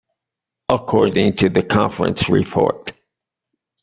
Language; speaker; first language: English; native; English